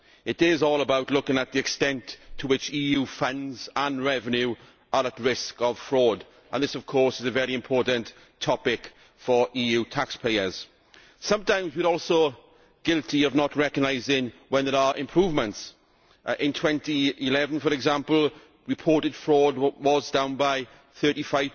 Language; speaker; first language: English; native; English